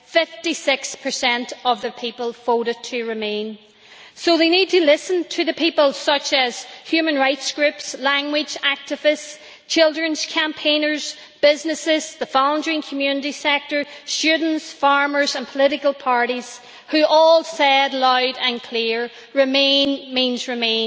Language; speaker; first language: English; native; English